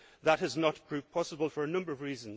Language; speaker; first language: English; native; English